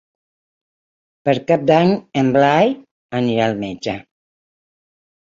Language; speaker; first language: Catalan; non-native, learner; Spanish